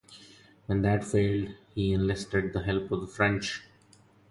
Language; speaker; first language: English; non-native, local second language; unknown